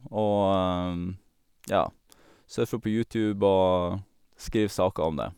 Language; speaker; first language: Norwegian; native; Norwegian